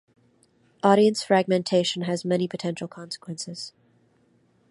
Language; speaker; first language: English; native; English